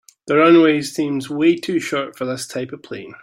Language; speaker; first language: English; native; English